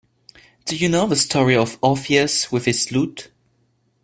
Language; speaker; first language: English; non-native, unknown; French